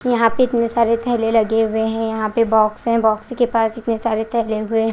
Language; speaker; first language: Hindi; non-native, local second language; Punjabi